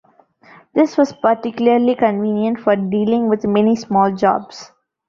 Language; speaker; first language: English; non-native, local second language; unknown